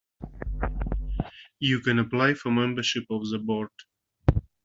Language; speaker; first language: English; native; English